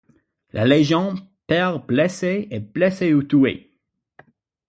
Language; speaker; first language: French; non-native, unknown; English